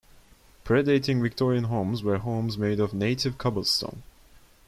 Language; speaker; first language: English; non-native, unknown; Turkish